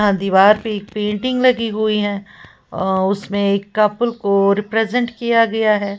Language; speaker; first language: Hindi; native; Hindi